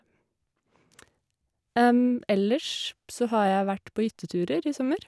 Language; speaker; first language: Norwegian; native; Norwegian